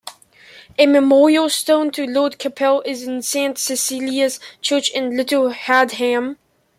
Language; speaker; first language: English; native; English